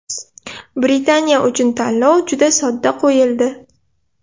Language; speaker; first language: Uzbek; non-native, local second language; Russian